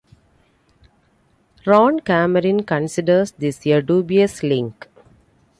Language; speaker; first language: English; non-native, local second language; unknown